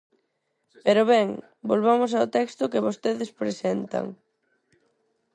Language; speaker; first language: Galician; non-native, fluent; Spanish